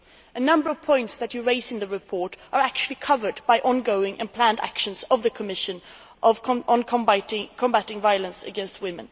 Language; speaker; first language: English; non-native, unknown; Swedish